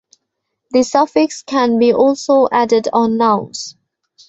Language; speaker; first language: English; non-native, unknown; Bangla